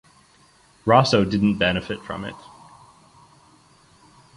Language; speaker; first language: English; native; English